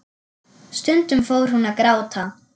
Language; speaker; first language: Icelandic; non-native, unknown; German